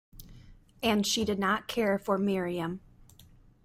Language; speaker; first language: English; native; English